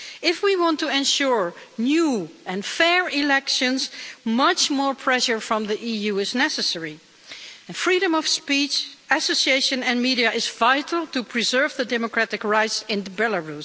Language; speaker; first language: English; non-native, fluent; Dutch